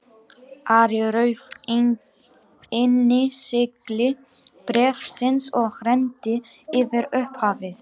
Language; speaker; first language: Icelandic; non-native, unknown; Romanian